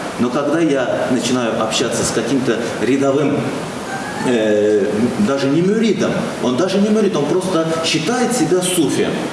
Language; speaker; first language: Russian; non-native, local second language; Azerbaijani